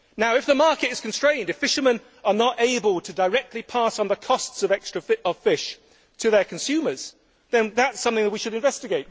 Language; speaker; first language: English; native; English